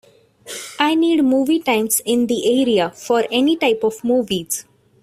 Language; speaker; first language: English; non-native, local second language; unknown